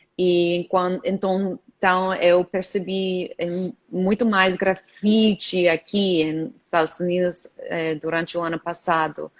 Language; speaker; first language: Portuguese; non-native, fluent; English